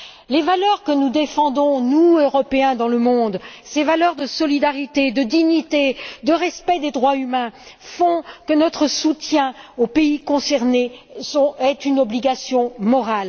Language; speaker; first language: French; native; French